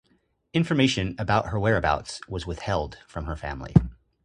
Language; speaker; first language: English; native; English